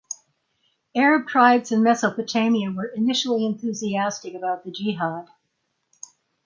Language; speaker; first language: English; native; English